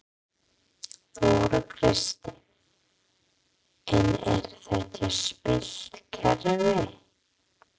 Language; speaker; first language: Icelandic; non-native, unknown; English